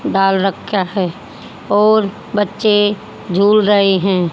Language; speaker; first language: Hindi; native; Hindi